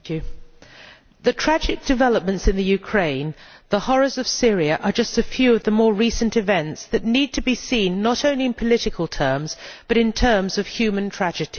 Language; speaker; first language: English; native; English